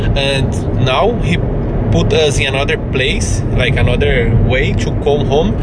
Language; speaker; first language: English; non-native, fluent; Portuguese